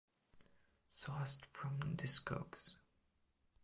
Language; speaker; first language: English; non-native, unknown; German